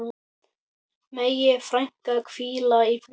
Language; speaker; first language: Icelandic; native; Icelandic